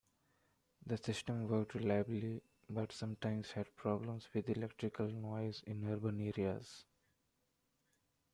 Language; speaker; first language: English; non-native, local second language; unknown